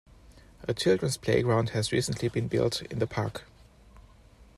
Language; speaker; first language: English; non-native, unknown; German